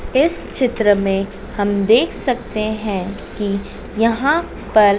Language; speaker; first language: Hindi; native; Hindi